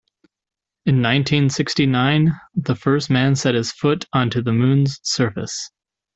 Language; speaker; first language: English; native; English